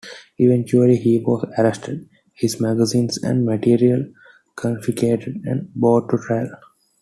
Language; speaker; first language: English; non-native, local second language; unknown